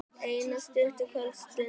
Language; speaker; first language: Icelandic; native; Icelandic